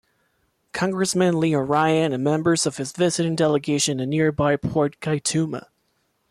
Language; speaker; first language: English; non-native, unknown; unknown